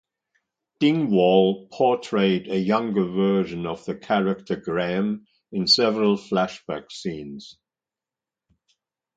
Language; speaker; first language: English; non-native, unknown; German